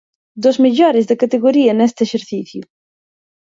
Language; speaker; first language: Galician; native; Galician